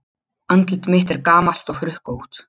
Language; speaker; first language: Icelandic; non-native, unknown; Polish